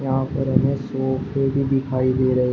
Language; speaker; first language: Hindi; native; Hindi